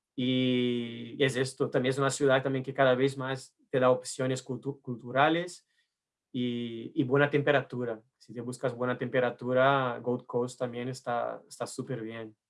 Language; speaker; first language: Spanish; non-native, related language; Portuguese